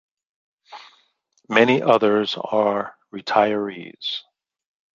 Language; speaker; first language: English; native; English